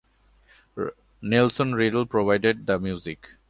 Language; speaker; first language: English; non-native, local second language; Bangla